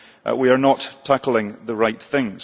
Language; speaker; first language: English; early bilingual, heritage; English